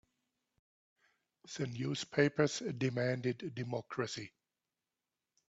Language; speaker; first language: English; native; English